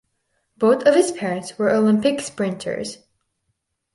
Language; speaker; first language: English; native; English